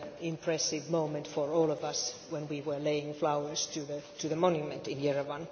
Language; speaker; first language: English; non-native, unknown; Finnish